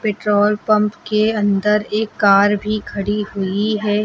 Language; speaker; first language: Hindi; native; Hindi